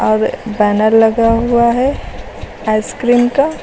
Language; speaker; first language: Hindi; native; Hindi